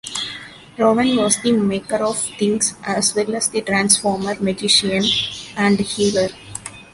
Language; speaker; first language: English; non-native, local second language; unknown